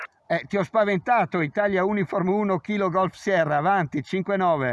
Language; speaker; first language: Italian; native; Italian